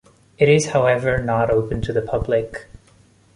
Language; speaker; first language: English; non-native, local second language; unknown